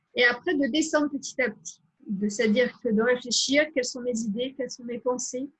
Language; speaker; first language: French; native; French